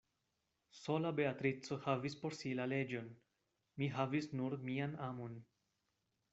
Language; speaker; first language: Esperanto; non-native, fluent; Spanish